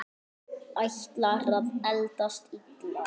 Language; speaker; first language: Icelandic; native; Icelandic